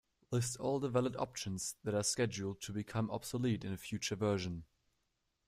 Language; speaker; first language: English; non-native, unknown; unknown